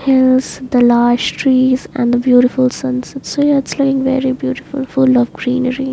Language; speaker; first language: English; non-native, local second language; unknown